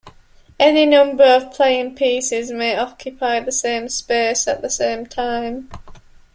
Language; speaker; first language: English; native; English